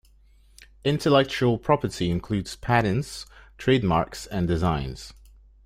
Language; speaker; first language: English; non-native, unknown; French